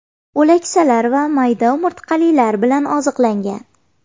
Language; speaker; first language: Uzbek; native; Uzbek